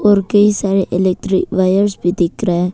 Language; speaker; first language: Hindi; non-native, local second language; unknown